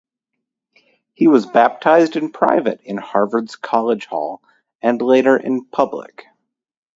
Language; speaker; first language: English; native; English